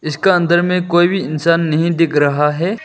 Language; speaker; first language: Hindi; non-native, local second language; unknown